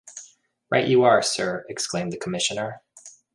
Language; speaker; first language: English; native; English